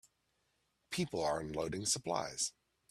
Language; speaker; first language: English; native; English